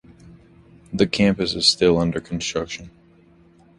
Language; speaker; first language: English; native; English